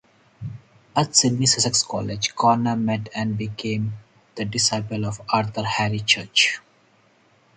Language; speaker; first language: English; non-native, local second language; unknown